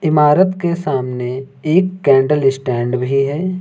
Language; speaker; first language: Hindi; native; Hindi